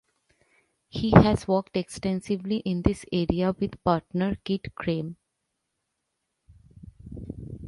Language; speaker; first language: English; non-native, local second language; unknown